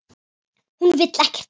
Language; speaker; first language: Icelandic; native; Icelandic